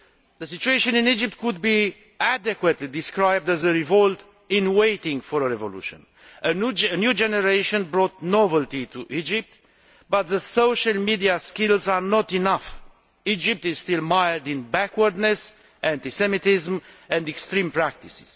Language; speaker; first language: English; non-native, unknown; Romanian